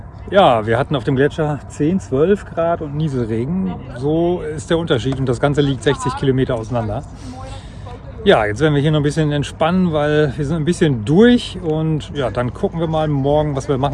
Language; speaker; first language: German; native; German